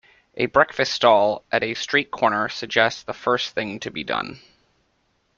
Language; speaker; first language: English; native; English